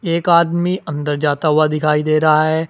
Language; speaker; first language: Hindi; native; Hindi